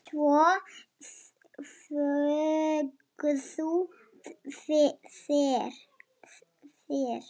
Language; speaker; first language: Icelandic; non-native, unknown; Lithuanian